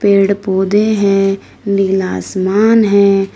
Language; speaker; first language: Hindi; native; Hindi